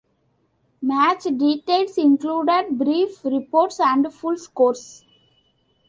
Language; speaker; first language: English; non-native, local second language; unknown